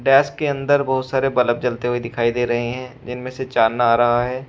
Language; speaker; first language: Hindi; native; Hindi